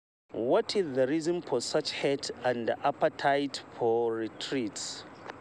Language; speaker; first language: English; non-native, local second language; Hausa